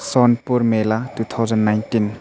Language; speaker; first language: Hindi; non-native, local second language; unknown